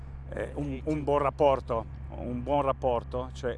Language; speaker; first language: Italian; native; Italian